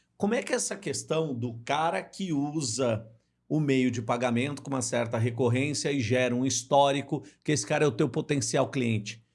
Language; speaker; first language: Portuguese; native; Portuguese